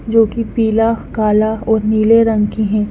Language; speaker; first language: Hindi; non-native, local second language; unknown